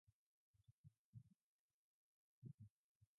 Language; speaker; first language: English; non-native, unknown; Mongolian